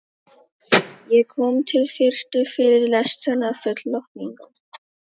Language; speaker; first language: Icelandic; non-native, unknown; Filipino